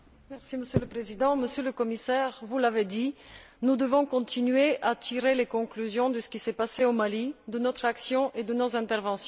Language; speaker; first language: French; non-native, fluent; Bulgarian